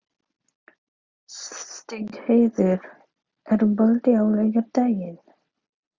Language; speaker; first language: Icelandic; non-native, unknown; Filipino